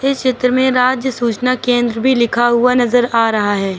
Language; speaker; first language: Hindi; native; Hindi